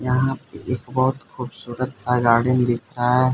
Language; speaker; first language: Hindi; non-native, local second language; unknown